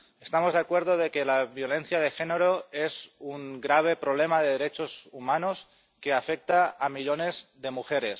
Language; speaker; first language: Spanish; non-native, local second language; Catalan